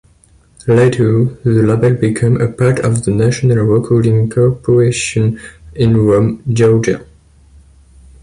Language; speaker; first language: English; non-native, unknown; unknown